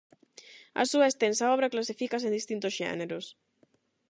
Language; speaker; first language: Galician; non-native, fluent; Spanish